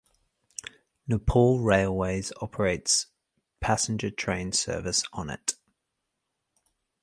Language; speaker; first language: English; native; English